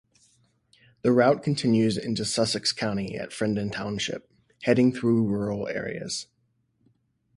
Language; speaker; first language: English; native; English